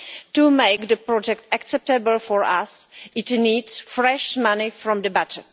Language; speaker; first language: English; non-native, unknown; Czech